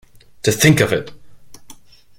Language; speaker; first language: English; non-native, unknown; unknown